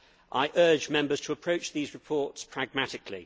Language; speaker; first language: English; native; English